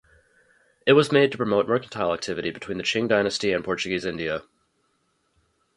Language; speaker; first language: English; native; English